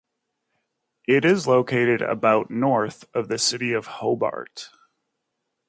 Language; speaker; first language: English; native; English